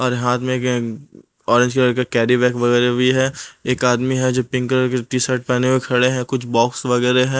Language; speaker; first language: Hindi; non-native, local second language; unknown